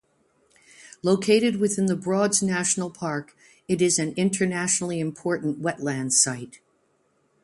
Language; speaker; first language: English; native; English